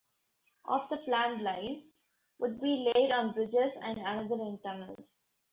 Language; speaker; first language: English; non-native, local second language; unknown